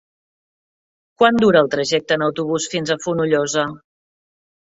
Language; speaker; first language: Catalan; native; Catalan